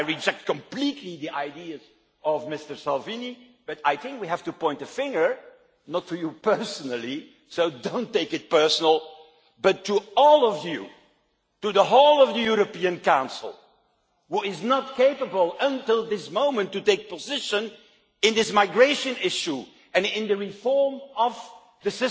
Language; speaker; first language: English; non-native, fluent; Dutch